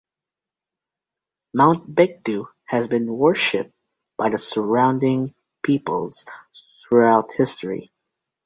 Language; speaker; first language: English; native; English